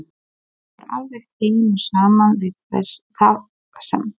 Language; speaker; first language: Icelandic; non-native, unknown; Polish